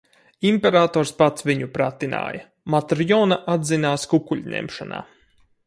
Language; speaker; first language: Latvian; native; Latvian